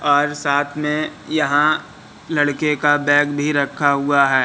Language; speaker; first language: Hindi; native; Hindi